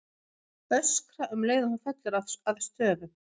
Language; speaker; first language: Icelandic; non-native, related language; Swedish